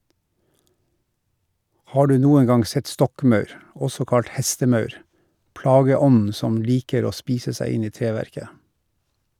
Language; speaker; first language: Norwegian; native; Norwegian